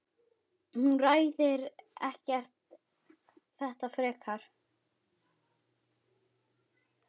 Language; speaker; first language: Icelandic; native; Icelandic